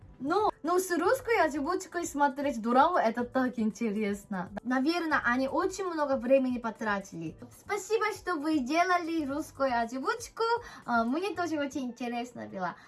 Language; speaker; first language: Russian; non-native, fluent; Korean